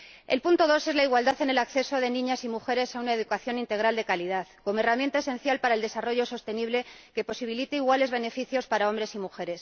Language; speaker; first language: Spanish; native; Spanish